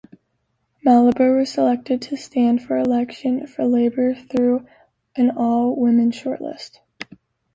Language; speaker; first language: English; native; English